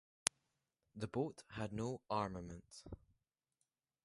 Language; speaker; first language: English; native; English